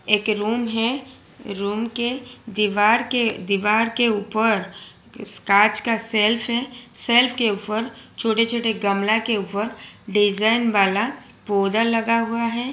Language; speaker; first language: Hindi; non-native, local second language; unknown